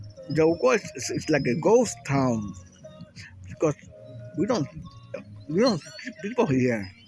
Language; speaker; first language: English; non-native, fluent; Spanish